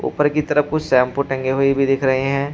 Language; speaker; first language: Hindi; native; Hindi